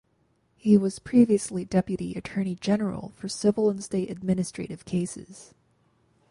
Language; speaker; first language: English; native; English